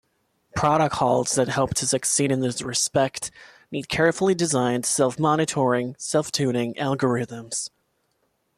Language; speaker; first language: English; non-native, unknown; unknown